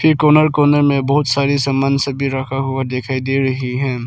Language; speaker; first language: Hindi; non-native, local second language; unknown